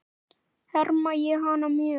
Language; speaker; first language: Icelandic; native; Icelandic